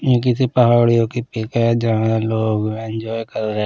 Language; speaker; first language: Hindi; non-native, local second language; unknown